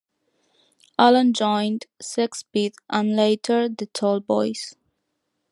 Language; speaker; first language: English; non-native, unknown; Spanish